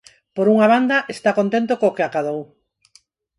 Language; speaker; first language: Galician; non-native, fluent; Spanish